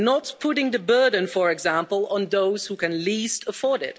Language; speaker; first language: English; non-native, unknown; Dutch